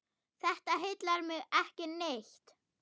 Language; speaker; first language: Icelandic; non-native, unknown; German